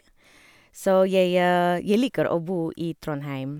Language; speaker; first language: Norwegian; non-native, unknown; Indonesian